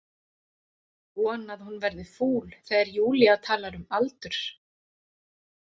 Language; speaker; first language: Icelandic; native; Icelandic